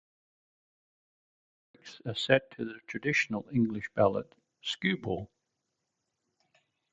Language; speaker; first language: English; native; English